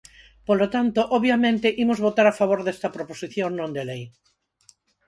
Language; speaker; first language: Galician; non-native, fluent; Spanish